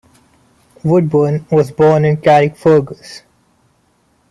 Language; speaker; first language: English; non-native, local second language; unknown